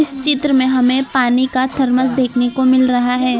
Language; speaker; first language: Hindi; non-native, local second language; Gujarati